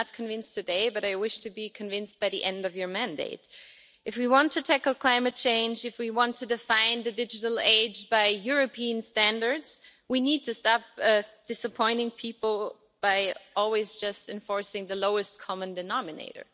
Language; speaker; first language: English; non-native, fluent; German